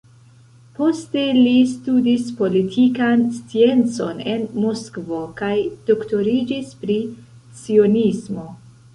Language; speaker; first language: Esperanto; non-native, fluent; Central Kurdish